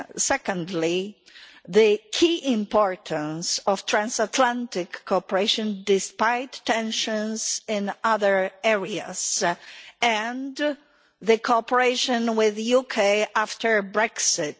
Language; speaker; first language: English; non-native, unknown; Polish